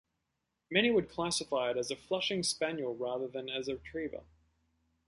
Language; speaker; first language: English; native; English